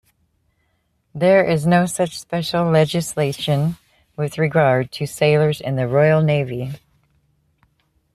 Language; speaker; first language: English; native; English